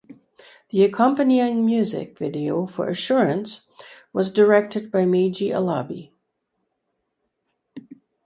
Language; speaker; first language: English; native; English